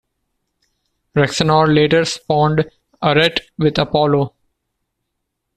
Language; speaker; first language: English; non-native, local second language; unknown